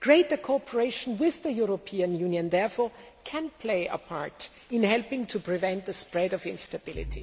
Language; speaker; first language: English; non-native, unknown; German